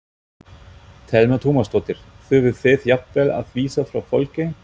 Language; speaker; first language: Icelandic; non-native, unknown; German